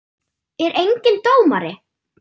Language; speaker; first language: Icelandic; non-native, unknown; German